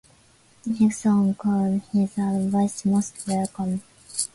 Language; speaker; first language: English; non-native, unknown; Japanese